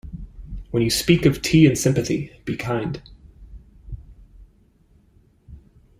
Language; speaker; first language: English; native; English